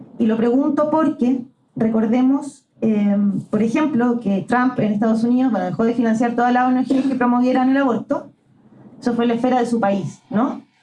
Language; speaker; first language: Spanish; native; Spanish